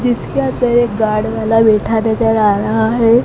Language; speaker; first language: Hindi; native; Hindi